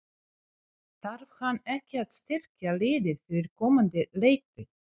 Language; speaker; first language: Icelandic; non-native, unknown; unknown